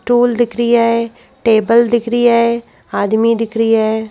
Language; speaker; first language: Hindi; native; Hindi